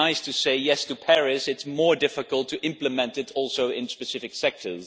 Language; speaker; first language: English; non-native, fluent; Dutch